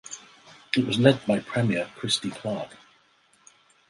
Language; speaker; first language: English; native; English